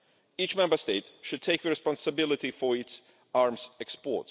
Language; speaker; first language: English; non-native, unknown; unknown